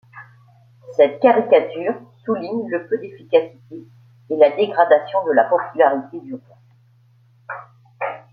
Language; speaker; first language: French; native; French